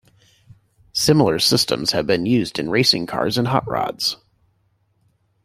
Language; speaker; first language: English; native; English